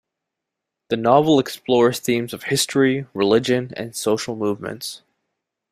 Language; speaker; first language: English; native; English